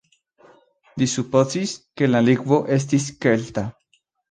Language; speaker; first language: Esperanto; non-native, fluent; Spanish